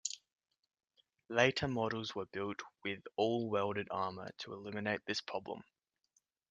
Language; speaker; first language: English; native; English